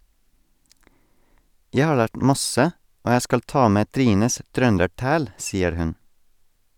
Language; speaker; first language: Norwegian; non-native, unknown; Estonian